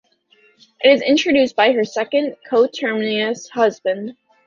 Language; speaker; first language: English; native; English